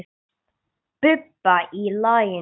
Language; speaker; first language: Icelandic; non-native, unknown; English